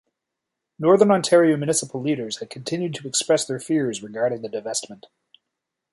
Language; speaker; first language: English; native; English